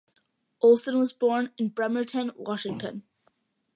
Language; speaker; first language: English; early bilingual, other home language; Malayalam